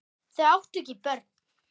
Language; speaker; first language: Icelandic; native; Icelandic